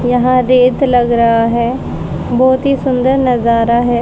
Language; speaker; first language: Hindi; native; Hindi